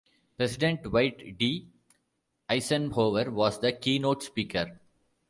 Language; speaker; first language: English; non-native, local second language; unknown